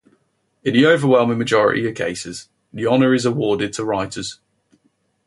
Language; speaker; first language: English; native; English